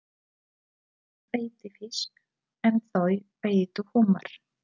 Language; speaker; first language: Icelandic; non-native, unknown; Polish